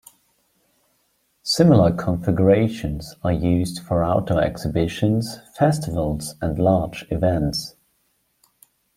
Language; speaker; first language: English; non-native, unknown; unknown